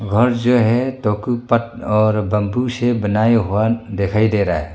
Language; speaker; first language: Hindi; non-native, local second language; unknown